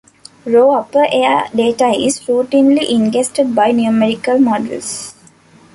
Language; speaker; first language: English; non-native, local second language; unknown